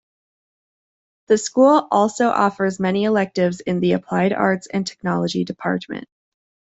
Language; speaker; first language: English; native; English